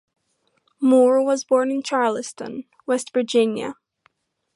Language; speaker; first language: English; native; English